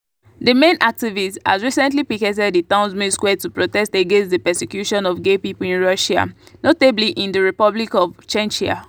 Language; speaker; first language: English; non-native, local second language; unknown